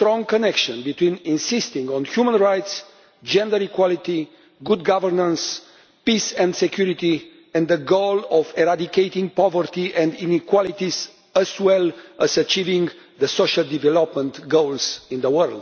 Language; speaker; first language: English; non-native, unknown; Romanian